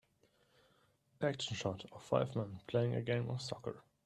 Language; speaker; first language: English; non-native, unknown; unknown